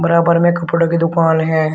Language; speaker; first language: Hindi; native; Hindi